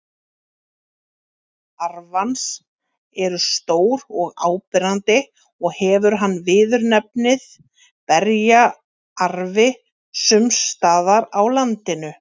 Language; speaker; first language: Icelandic; native; Icelandic